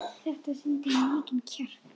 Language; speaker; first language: Icelandic; native; Icelandic